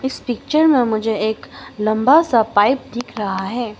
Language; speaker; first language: Hindi; non-native, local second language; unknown